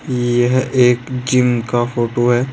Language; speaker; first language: Hindi; native; Hindi